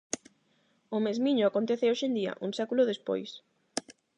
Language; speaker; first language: Galician; non-native, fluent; Spanish